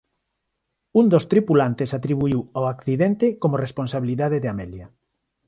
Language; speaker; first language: Galician; non-native, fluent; Spanish